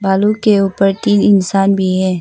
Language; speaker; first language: Hindi; non-native, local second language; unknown